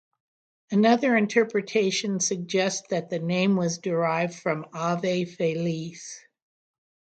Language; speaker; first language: English; native; English